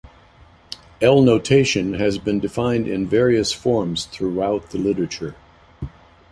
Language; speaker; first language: English; native; English